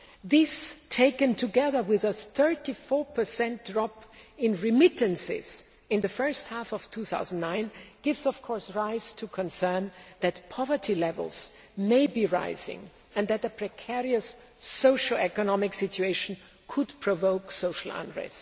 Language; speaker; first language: English; non-native, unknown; German